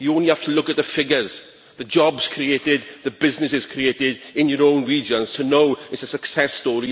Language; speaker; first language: English; native; English